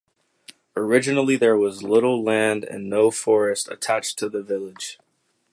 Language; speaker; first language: English; native; English